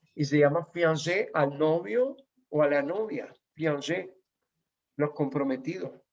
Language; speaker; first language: Spanish; native; Spanish